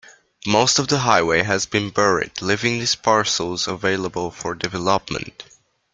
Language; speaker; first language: English; native; English